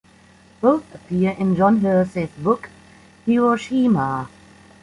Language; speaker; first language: English; non-native, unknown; German